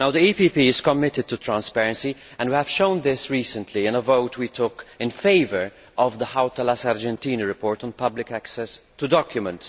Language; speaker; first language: English; non-native, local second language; Maltese